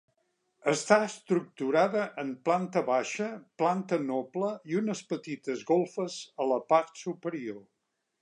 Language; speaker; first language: Catalan; native; Catalan